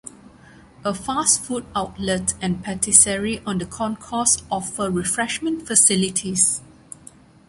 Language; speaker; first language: English; non-native, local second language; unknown